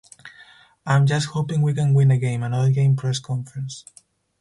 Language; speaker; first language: English; non-native, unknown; Spanish